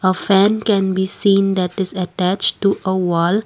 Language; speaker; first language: English; non-native, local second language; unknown